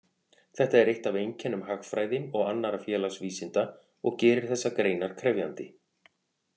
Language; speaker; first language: Icelandic; native; Icelandic